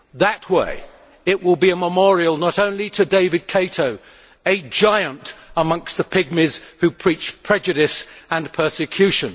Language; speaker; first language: English; native; English